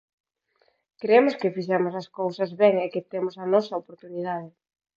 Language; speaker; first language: Galician; non-native, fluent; Spanish